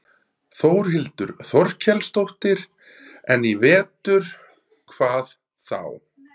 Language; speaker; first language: Icelandic; native; Icelandic